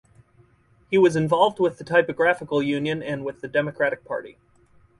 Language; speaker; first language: English; native; English